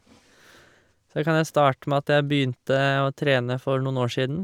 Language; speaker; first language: Norwegian; native; Norwegian